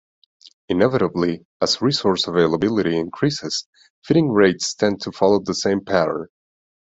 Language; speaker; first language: English; non-native, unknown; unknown